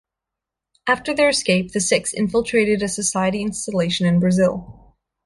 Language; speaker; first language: English; native; English